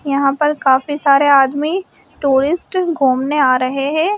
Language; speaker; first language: Hindi; native; Hindi